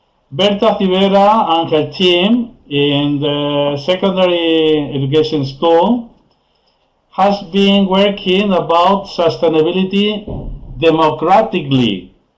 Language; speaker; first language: English; non-native, fluent; Spanish